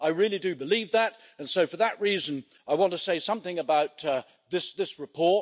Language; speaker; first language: English; native; English